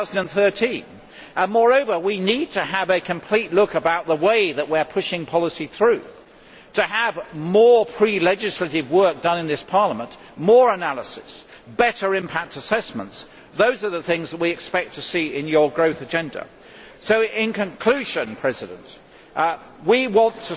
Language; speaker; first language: English; native; English